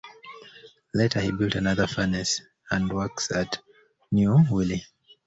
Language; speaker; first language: English; native; English